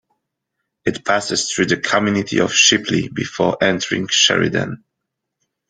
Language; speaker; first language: English; non-native, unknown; Polish